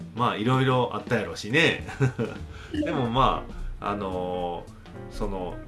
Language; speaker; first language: Japanese; native; Japanese